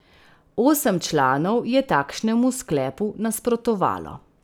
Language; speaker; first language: Slovenian; native; Slovenian